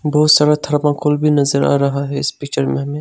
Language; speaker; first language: Hindi; non-native, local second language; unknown